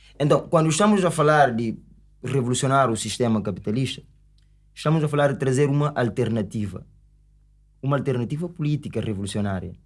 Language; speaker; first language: Portuguese; non-native, local second language; Upper Guinea Crioulo